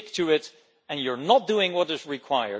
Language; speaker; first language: English; non-native, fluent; Dutch